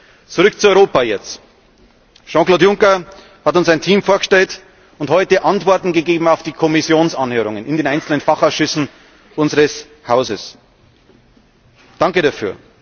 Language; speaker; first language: German; native; German